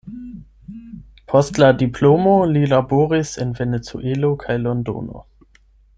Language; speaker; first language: Esperanto; non-native, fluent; German